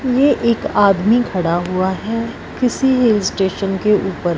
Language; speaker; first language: Hindi; non-native, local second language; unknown